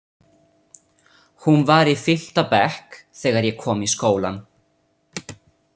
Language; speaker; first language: Icelandic; non-native, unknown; Italian